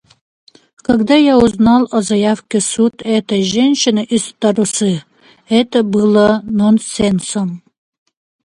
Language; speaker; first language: Yakut; native; Yakut